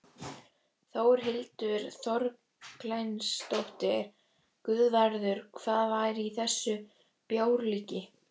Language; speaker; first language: Icelandic; native; Icelandic